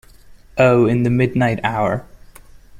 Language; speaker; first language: English; non-native, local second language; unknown